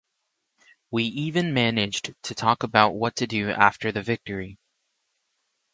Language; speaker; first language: English; native; English